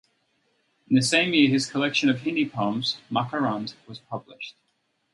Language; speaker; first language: English; native; English